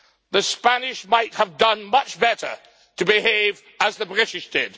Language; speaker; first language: English; native; English